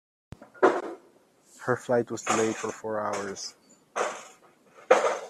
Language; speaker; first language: English; native; English